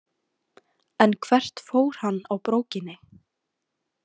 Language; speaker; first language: Icelandic; native; Icelandic